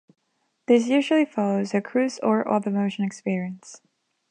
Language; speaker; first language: English; non-native, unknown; Spanish